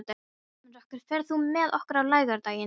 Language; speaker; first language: Icelandic; non-native, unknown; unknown